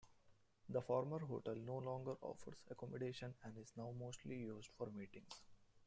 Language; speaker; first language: English; non-native, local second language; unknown